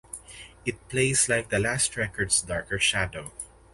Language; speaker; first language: English; non-native, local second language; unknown